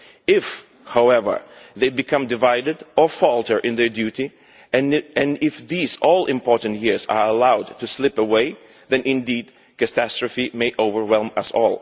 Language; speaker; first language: English; non-native, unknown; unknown